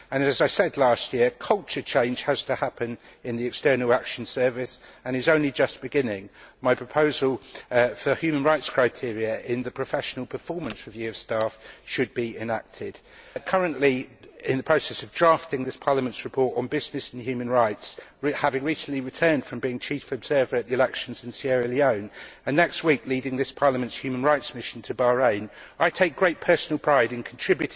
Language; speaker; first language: English; native; English